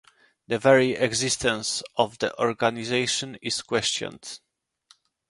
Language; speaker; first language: English; non-native, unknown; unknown